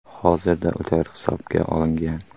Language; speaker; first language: Uzbek; native; Uzbek